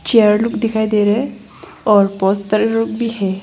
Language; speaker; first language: Hindi; non-native, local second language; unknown